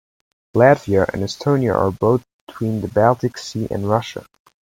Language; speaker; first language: English; native; English